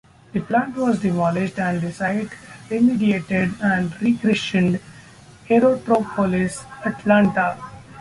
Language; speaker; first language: English; non-native, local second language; Marathi